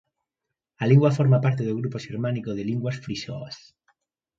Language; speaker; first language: Galician; native; Galician